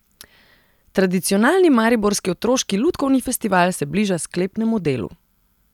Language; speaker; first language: Slovenian; non-native, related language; Serbian